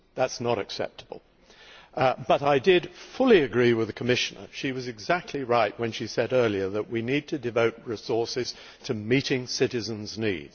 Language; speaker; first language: English; native; English